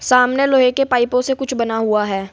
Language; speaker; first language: Hindi; native; Hindi